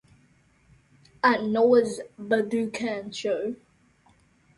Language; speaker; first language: English; native; English